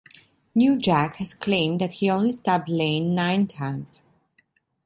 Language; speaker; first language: English; non-native, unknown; Italian